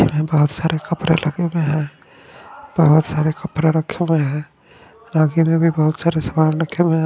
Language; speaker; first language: Hindi; non-native, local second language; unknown